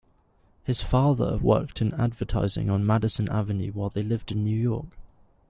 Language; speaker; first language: English; native; English